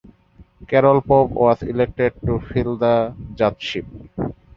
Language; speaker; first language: English; non-native, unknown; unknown